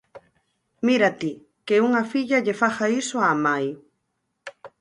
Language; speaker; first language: Galician; native; Galician